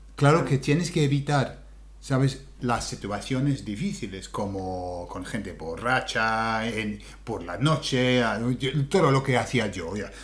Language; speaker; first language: Spanish; non-native, fluent; English